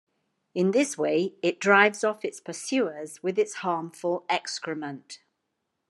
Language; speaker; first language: English; native; English